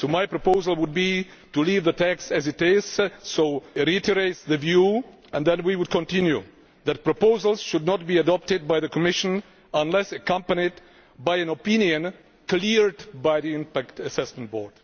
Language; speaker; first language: English; non-native, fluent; Czech